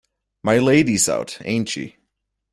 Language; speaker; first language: English; native; English